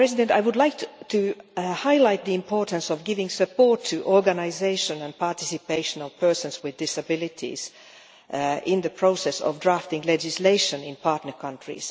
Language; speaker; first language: English; non-native, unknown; Finnish